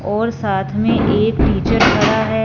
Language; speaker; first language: Hindi; non-native, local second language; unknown